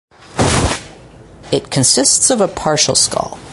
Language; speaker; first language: English; native; English